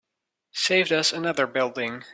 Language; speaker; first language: English; native; English